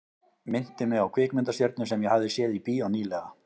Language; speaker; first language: Icelandic; native; Icelandic